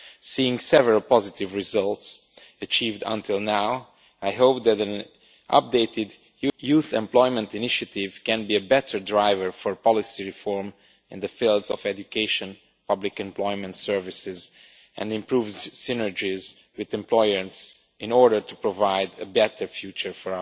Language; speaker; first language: English; non-native, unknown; Romanian